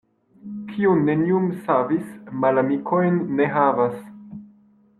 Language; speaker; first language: Esperanto; non-native, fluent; French